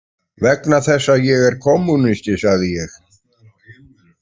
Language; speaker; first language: Icelandic; native; Icelandic